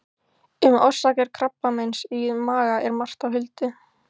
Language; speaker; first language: Icelandic; native; Icelandic